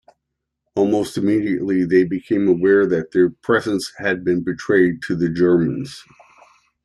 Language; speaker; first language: English; native; English